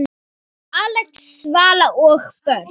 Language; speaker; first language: Icelandic; non-native, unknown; Thai